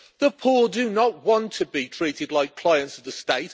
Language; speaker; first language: English; native; English